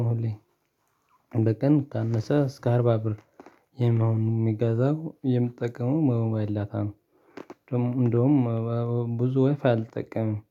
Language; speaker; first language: Amharic; non-native, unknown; Tigrinya